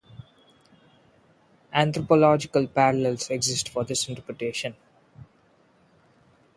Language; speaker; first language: English; non-native, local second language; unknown